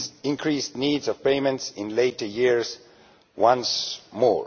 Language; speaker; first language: English; non-native, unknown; Estonian